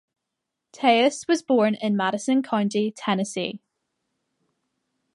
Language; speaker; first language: English; native; English